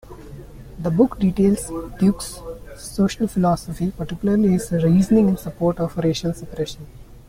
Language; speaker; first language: English; non-native, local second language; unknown